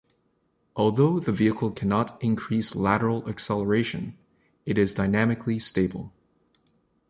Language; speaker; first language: English; native; English